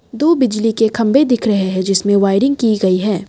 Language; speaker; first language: Hindi; non-native, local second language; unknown